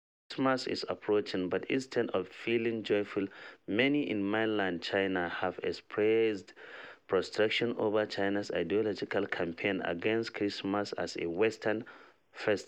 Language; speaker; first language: English; non-native, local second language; Hausa